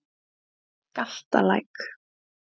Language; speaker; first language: Icelandic; native; Icelandic